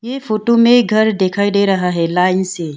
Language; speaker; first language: Hindi; non-native, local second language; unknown